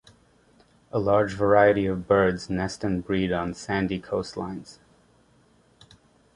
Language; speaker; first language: English; native; English